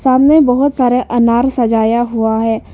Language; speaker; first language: Hindi; non-native, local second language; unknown